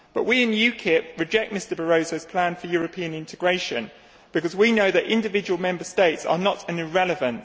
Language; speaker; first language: English; native; English